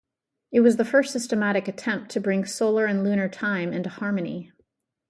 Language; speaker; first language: English; native; English